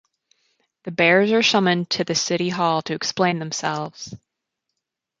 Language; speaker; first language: English; native; English